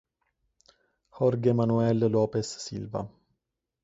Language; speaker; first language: Italian; native; Italian